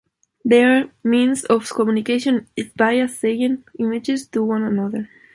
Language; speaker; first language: English; non-native, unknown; Spanish